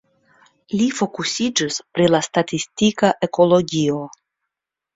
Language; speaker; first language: Esperanto; non-native, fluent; Russian